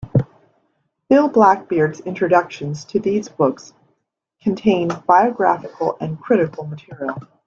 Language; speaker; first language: English; native; English